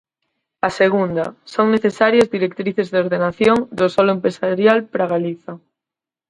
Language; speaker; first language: Galician; native; Galician